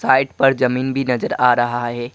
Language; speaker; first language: Hindi; non-native, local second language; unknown